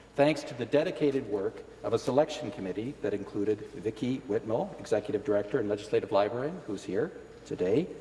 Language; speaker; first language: English; native; English